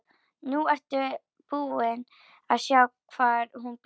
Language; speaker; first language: Icelandic; native; Icelandic